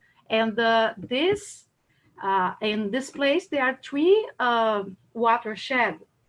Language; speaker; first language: English; non-native, learner; Portuguese